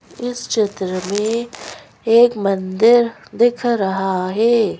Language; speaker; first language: Hindi; native; Hindi